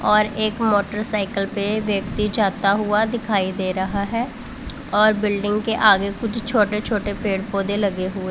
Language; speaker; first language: Hindi; non-native, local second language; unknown